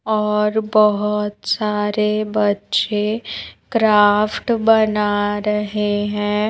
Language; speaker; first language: Hindi; native; Hindi